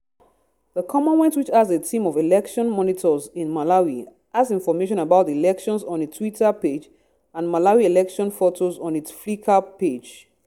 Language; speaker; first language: English; non-native, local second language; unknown